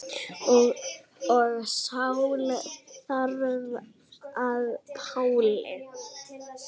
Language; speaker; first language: Icelandic; native; Icelandic